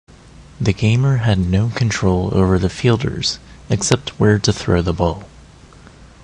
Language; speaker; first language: English; non-native, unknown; Japanese